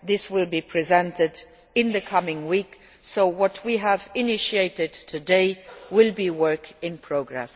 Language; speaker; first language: English; non-native, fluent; Luxembourgish